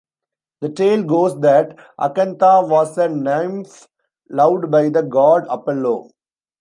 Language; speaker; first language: English; non-native, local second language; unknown